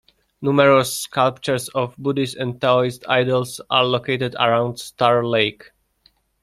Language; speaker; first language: English; non-native, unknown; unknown